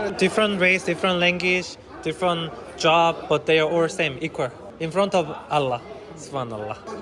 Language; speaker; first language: English; non-native, learner; Korean